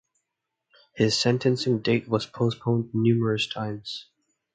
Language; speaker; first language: English; non-native, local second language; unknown